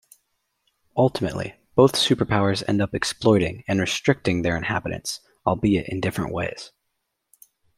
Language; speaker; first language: English; native; English